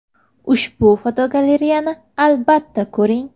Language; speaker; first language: Uzbek; native; Uzbek